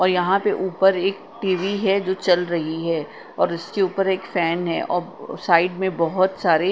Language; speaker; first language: Hindi; non-native, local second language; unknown